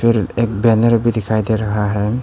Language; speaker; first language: Hindi; non-native, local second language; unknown